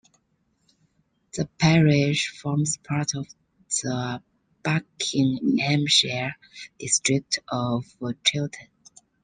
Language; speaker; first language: English; non-native, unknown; Chinese